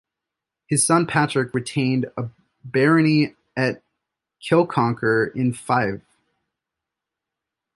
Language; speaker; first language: English; native; English